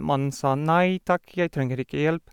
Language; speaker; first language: Norwegian; non-native, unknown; Polish